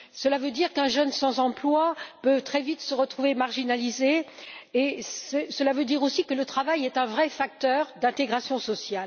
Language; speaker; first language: French; native; French